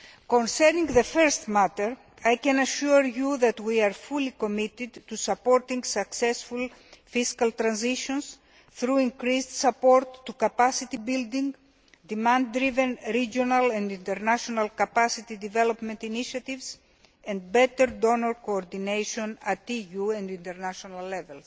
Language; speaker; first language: English; non-native, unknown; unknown